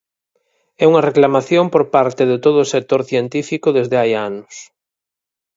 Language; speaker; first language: Galician; native; Galician